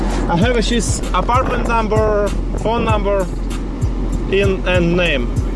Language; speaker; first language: English; non-native, learner; Russian